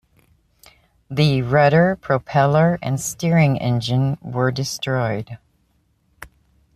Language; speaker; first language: English; native; English